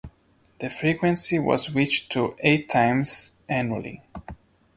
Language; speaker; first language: English; non-native, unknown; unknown